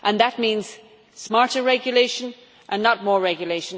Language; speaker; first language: English; native; English